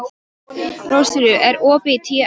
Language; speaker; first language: Icelandic; non-native, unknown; Polish